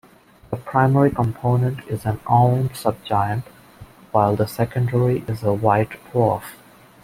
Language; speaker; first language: English; non-native, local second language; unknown